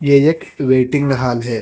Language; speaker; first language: Hindi; non-native, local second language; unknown